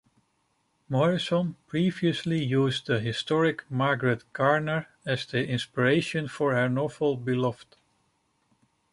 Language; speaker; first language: English; non-native, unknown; Dutch